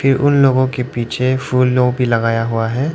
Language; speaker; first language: Hindi; non-native, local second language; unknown